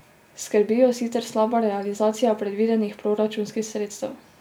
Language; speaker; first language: Slovenian; native; Slovenian